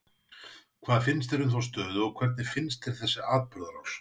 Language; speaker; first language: Icelandic; native; Icelandic